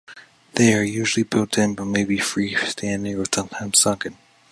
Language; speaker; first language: English; native; English